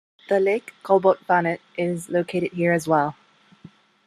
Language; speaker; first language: English; non-native, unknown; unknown